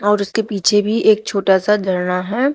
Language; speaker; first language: Hindi; native; Hindi